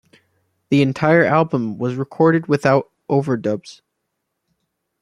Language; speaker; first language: English; native; English